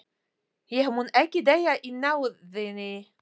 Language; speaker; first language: Icelandic; non-native, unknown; Polish